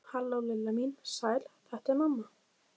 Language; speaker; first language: Icelandic; native; Icelandic